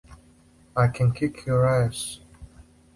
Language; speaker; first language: English; non-native, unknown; Serbian